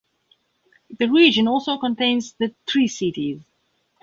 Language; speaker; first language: English; non-native, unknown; Belarusian